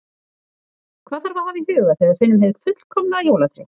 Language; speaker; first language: Icelandic; native; Icelandic